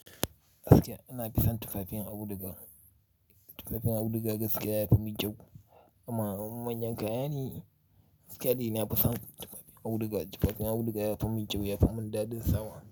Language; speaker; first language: Hausa; native; Hausa